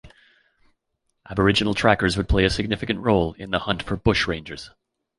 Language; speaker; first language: English; native; English